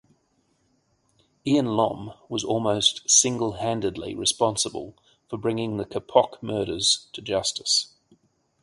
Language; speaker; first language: English; native; English